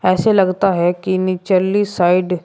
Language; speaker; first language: Hindi; native; Hindi